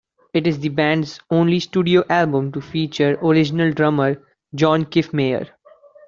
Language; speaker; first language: English; non-native, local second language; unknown